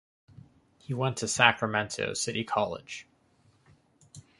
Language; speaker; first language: English; native; English